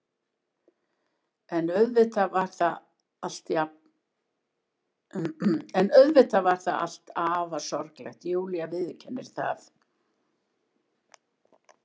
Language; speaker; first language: Icelandic; native; Icelandic